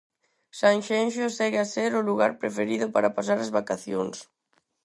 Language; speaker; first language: Galician; non-native, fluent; Spanish